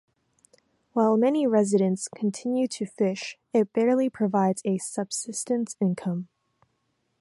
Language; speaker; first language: English; non-native, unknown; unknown